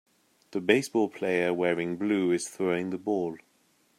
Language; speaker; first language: English; native; English